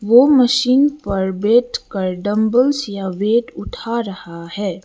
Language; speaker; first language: Hindi; non-native, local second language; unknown